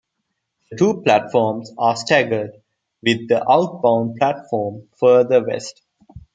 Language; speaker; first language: English; non-native, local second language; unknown